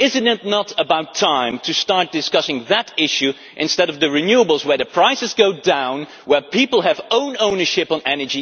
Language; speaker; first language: English; non-native, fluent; Dutch